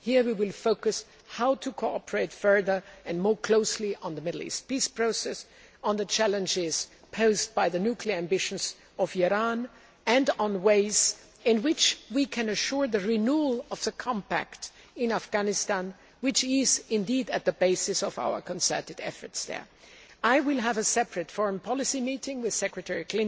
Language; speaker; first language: English; non-native, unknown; German